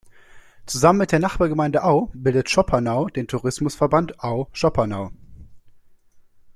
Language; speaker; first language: German; native; German